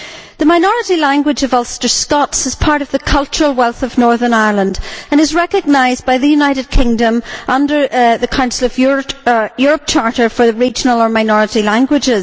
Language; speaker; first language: English; native; English